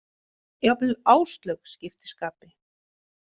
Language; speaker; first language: Icelandic; native; Icelandic